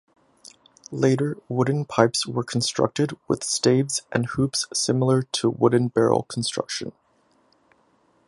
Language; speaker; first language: English; native; English